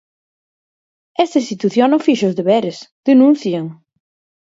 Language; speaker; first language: Galician; native; Galician